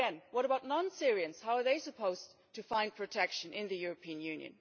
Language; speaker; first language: English; non-native, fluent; German